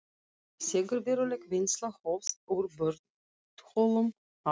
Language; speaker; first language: Icelandic; non-native, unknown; Russian